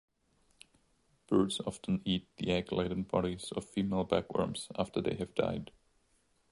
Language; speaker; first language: English; non-native, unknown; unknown